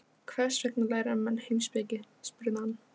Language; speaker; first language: Icelandic; non-native, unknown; Polish